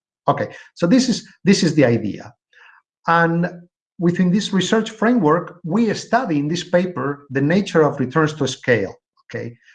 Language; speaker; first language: English; non-native, fluent; Spanish